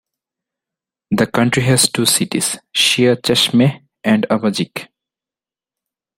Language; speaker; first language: English; non-native, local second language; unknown